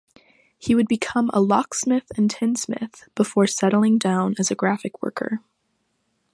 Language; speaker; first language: English; non-native, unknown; French